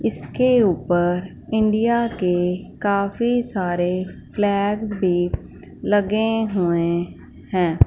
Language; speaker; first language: Hindi; non-native, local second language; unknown